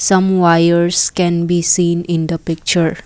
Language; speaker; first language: English; non-native, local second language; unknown